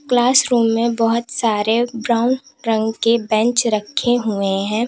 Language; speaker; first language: Hindi; native; Hindi